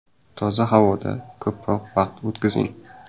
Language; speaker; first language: Uzbek; native; Uzbek